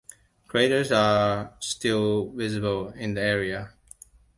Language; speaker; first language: English; non-native, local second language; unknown